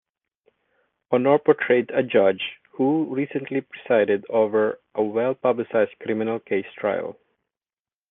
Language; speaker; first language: English; non-native, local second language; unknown